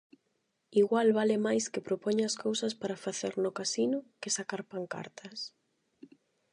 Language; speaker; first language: Galician; non-native, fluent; Spanish